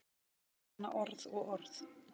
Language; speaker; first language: Icelandic; native; Icelandic